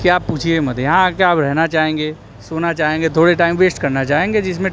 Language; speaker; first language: Hindi; non-native, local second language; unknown